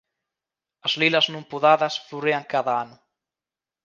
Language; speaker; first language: Galician; native; Galician